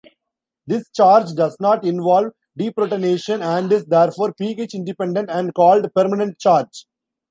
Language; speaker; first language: English; non-native, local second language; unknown